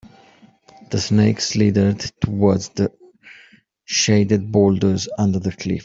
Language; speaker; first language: English; native; English